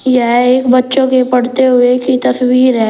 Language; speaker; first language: Hindi; native; Hindi